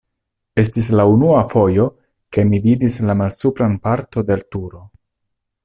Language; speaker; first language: Esperanto; non-native, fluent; Italian